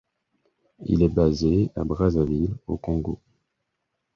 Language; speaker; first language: French; non-native, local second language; Haitian Creole